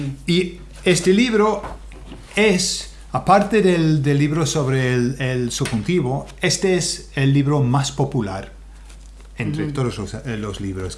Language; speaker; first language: Spanish; non-native, fluent; English